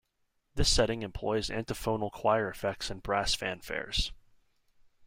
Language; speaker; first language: English; native; English